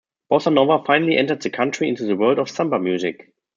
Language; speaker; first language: English; non-native, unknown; German